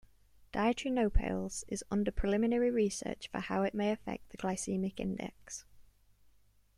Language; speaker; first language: English; native; English